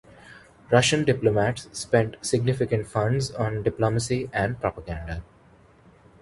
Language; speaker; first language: English; non-native, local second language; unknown